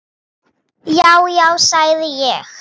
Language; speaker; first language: Icelandic; native; Icelandic